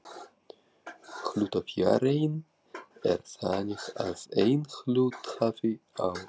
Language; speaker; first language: Icelandic; non-native, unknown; Russian